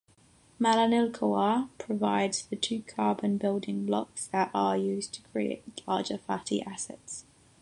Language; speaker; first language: English; non-native, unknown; Catalan